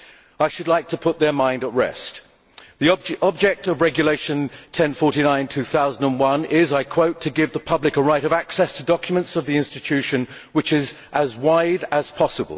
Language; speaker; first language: English; native; English